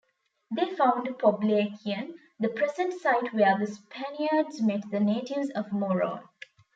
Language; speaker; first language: English; non-native, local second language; Tamil